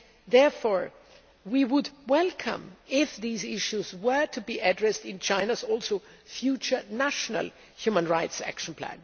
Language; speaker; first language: English; non-native, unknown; German